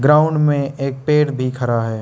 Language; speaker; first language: Hindi; non-native, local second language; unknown